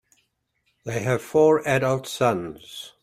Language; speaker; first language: English; native; English